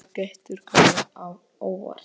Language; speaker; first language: Icelandic; non-native, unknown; Polish